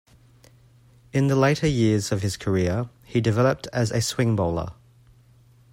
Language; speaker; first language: English; native; English